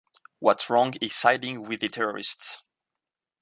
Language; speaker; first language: English; non-native, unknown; French